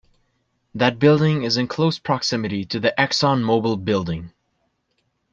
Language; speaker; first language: English; native; English